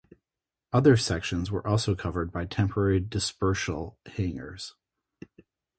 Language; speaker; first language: English; native; English